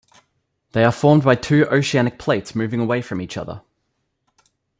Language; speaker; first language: English; native; English